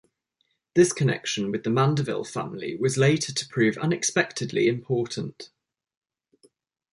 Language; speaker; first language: English; native; English